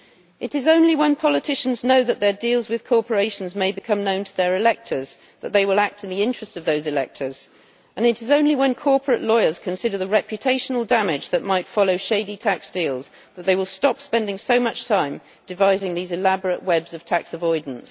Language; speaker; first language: English; native; English